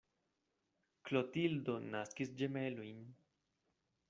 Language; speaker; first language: Esperanto; non-native, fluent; Spanish